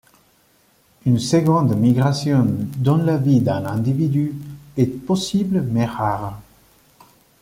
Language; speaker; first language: French; non-native, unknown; Spanish